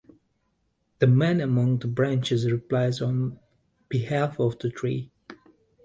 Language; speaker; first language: English; native; English